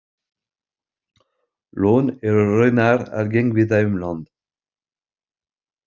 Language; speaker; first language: Icelandic; non-native, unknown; French